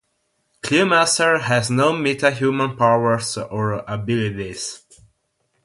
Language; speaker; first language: English; non-native, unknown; Italian